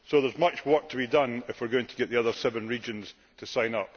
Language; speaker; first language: English; native; English